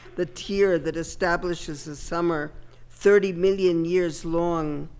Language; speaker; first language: English; native; English